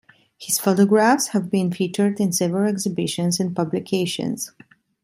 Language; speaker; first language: English; non-native, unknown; Italian